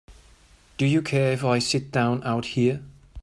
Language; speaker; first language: English; non-native, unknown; German